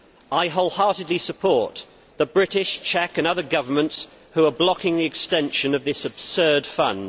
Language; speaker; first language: English; native; English